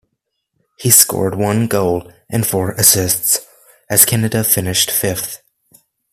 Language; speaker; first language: English; native; English